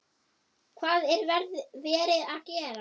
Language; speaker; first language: Icelandic; non-native, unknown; German